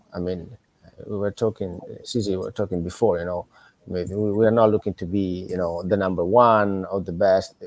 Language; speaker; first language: English; non-native, fluent; Italian